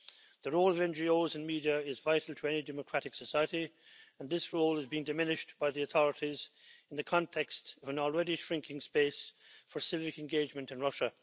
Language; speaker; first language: English; native; English